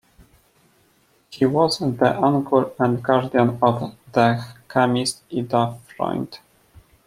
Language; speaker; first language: English; non-native, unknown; Polish